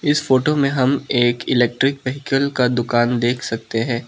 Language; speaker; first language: Hindi; non-native, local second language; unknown